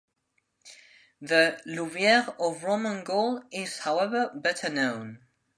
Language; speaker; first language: English; non-native, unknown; Spanish